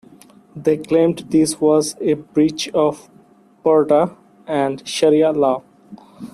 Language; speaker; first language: English; non-native, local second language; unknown